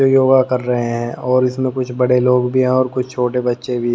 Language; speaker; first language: Hindi; native; Hindi